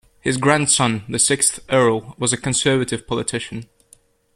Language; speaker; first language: English; native; English